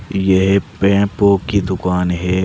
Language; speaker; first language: Hindi; native; Hindi